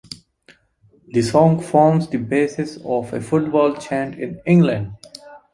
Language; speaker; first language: English; native; English